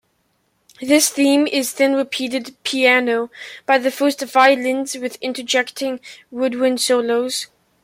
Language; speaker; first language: English; native; English